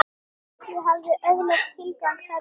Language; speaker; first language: Icelandic; native; Icelandic